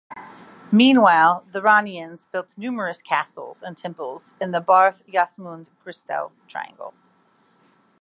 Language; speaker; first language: English; native; English